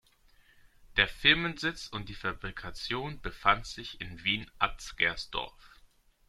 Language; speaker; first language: German; non-native, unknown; Greek